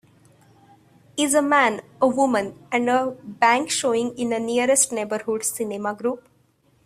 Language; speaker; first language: English; non-native, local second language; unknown